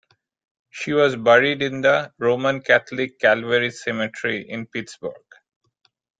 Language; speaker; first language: English; non-native, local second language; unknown